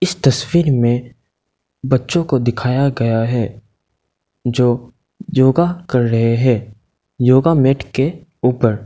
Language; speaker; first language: Hindi; non-native, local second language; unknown